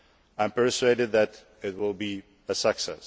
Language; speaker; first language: English; non-native, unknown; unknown